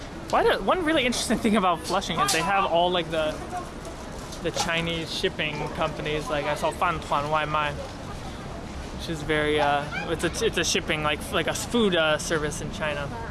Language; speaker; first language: English; native; English